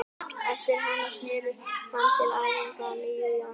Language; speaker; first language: Icelandic; native; Icelandic